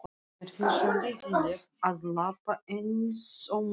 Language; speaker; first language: Icelandic; non-native, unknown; Russian